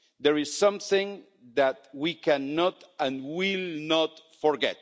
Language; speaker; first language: English; non-native, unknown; Spanish